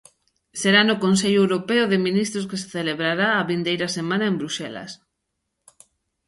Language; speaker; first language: Galician; native; Galician